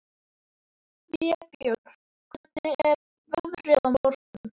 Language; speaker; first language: Icelandic; native; Icelandic